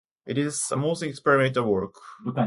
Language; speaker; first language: English; native; English